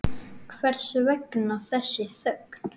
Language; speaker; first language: Icelandic; native; Icelandic